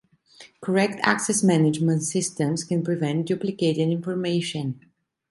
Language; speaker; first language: English; non-native, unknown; Italian